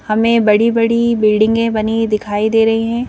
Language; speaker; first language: Hindi; native; Hindi